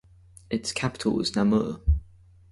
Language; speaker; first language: English; native; English